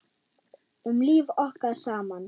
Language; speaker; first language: Icelandic; non-native, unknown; German